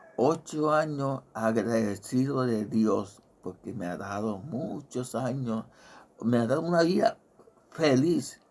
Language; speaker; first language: Spanish; native; Spanish